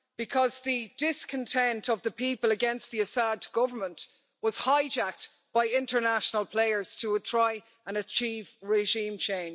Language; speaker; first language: English; native; English